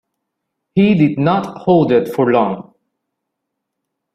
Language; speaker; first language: English; non-native, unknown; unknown